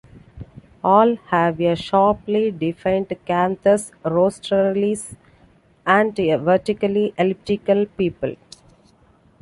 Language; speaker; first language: English; non-native, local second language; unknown